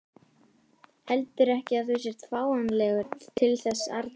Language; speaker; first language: Icelandic; native; Icelandic